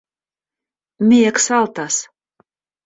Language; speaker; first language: Esperanto; non-native, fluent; Russian